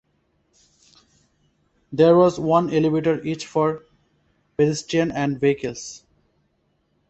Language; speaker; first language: English; non-native, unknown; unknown